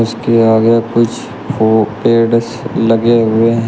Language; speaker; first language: Hindi; native; Hindi